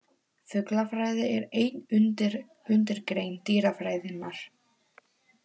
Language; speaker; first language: Icelandic; non-native, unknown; Polish